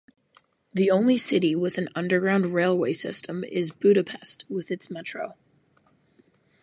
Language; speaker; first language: English; native; English